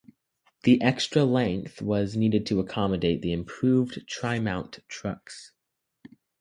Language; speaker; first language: English; native; English